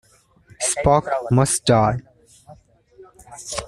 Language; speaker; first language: English; non-native, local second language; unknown